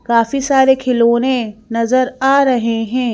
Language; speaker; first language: Hindi; native; Hindi